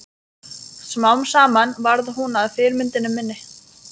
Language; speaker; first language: Icelandic; non-native, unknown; Lithuanian